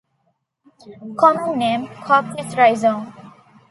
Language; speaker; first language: English; non-native, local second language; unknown